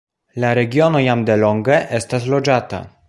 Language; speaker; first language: Esperanto; non-native, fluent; Polish